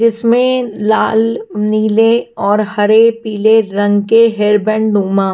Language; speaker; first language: Hindi; non-native, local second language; Punjabi